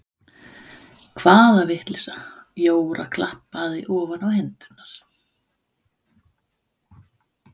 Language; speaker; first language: Icelandic; non-native, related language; Danish